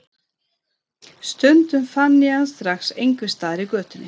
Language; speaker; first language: Icelandic; non-native, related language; Swedish